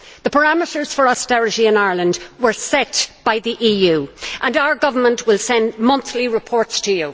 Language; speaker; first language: English; native; English